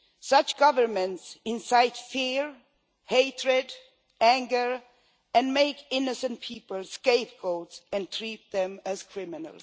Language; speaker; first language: English; non-native, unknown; Swedish